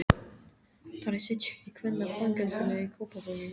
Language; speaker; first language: Icelandic; non-native, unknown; English